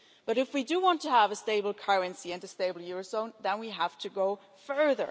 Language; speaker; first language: English; non-native, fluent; German